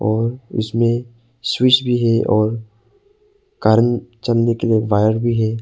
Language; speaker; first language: Hindi; non-native, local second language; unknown